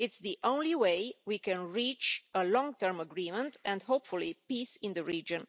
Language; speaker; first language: English; non-native, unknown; Romanian